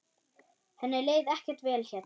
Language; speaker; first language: Icelandic; non-native, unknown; German